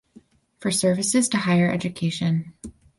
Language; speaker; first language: English; native; English